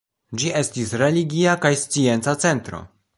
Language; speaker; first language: Esperanto; non-native, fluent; Polish